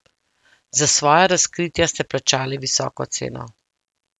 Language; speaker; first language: Slovenian; native; Slovenian